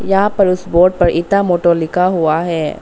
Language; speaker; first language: Hindi; non-native, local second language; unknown